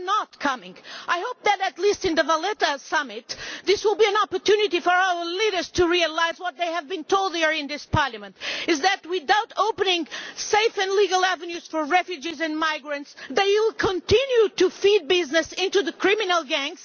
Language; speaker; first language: English; non-native, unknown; Portuguese